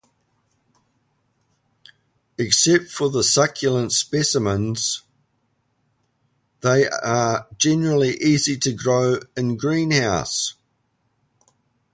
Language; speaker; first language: English; native; English